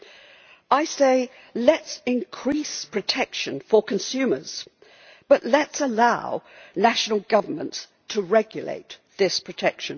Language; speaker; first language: English; native; English